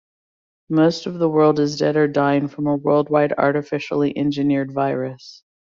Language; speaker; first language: English; native; English